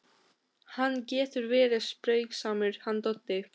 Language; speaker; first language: Icelandic; non-native, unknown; Albanian